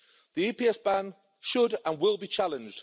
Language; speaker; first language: English; native; English